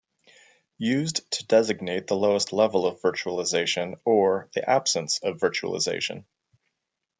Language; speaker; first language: English; native; English